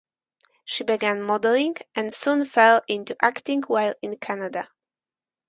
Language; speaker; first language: English; non-native, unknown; Polish